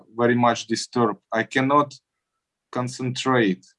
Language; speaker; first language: English; non-native, learner; Russian